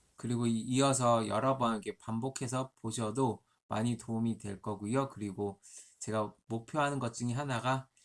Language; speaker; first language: Korean; native; Korean